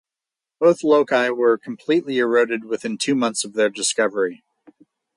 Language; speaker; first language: English; native; English